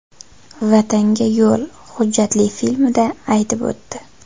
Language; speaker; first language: Uzbek; native; Uzbek